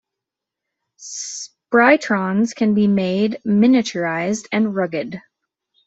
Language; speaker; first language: English; native; English